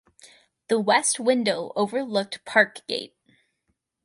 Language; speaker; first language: English; native; English